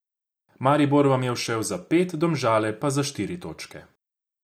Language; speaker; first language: Slovenian; non-native, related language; Croatian